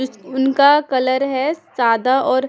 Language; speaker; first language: Hindi; non-native, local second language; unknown